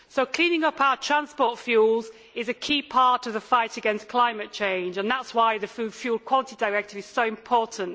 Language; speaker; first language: English; native; English